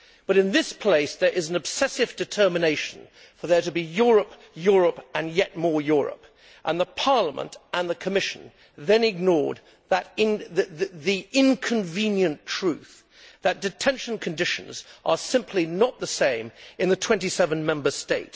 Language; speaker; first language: English; native; English